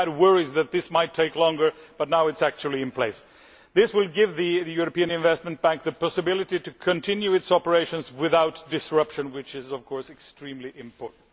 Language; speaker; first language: English; non-native, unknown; Swedish